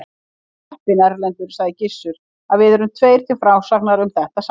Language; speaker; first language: Icelandic; native; Icelandic